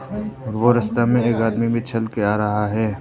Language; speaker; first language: Hindi; non-native, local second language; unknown